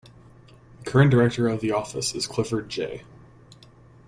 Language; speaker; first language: English; native; English